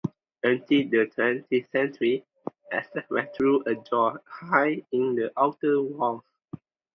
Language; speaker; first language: English; non-native, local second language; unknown